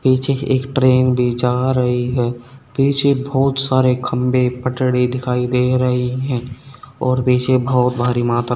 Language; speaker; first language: Hindi; native; Hindi